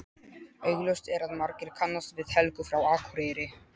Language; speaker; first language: Icelandic; non-native, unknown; Polish